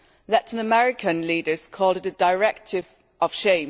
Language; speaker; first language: English; non-native, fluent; German